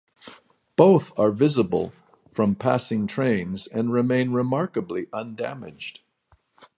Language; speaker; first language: English; native; English